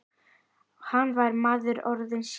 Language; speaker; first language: Icelandic; native; Icelandic